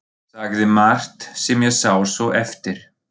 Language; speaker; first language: Icelandic; non-native, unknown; German